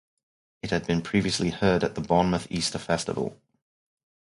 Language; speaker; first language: English; native; English